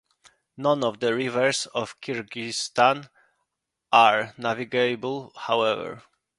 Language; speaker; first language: English; non-native, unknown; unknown